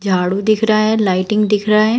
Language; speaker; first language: Hindi; native; Hindi